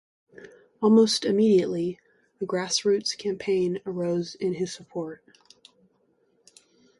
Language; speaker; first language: English; native; English